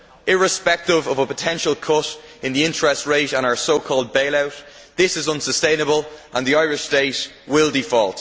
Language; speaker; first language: English; native; English